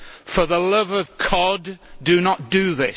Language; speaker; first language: English; native; English